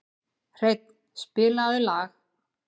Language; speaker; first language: Icelandic; native; Icelandic